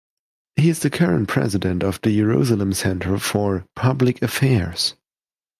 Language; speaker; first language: English; non-native, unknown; German